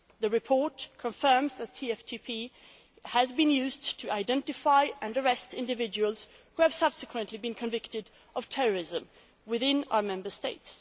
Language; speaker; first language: English; non-native, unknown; Swedish